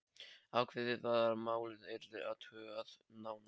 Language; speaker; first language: Icelandic; non-native, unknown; Polish